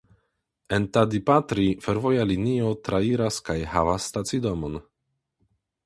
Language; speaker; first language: Esperanto; non-native, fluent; Polish